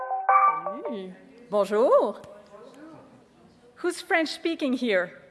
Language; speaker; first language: English; non-native, fluent; French